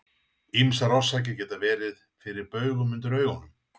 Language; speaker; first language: Icelandic; native; Icelandic